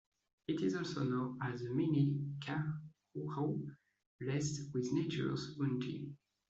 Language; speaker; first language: English; non-native, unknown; French